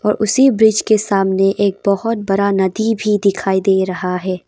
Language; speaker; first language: Hindi; non-native, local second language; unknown